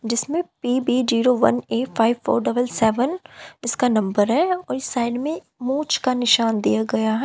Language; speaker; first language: Hindi; native; Hindi